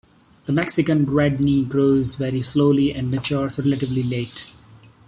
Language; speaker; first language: English; non-native, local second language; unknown